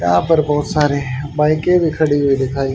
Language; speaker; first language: Hindi; native; Hindi